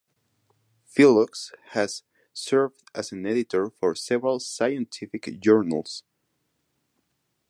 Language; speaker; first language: English; non-native, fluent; Spanish